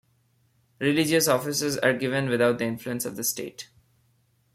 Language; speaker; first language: English; non-native, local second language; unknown